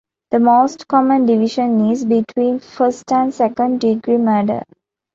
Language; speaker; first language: English; non-native, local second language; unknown